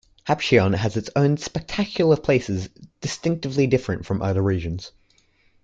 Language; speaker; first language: English; native; English